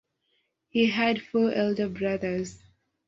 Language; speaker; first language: English; non-native, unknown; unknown